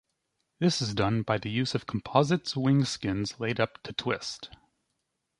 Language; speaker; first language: English; native; English